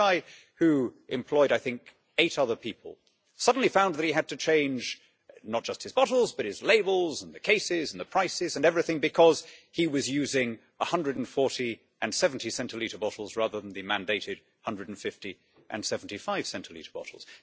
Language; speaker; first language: English; native; English